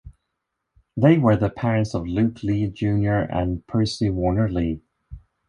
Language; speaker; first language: English; non-native, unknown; Swedish